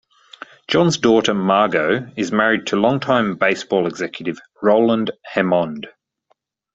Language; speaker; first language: English; native; English